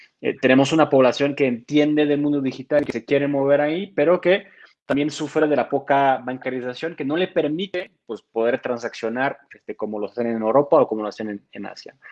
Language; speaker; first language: Spanish; non-native, fluent; French